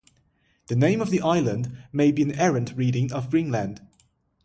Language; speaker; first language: English; non-native, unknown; Chinese